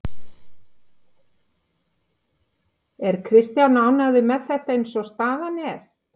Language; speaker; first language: Icelandic; native; Icelandic